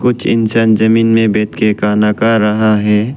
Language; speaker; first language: Hindi; non-native, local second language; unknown